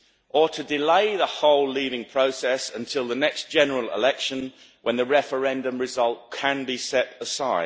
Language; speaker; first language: English; native; English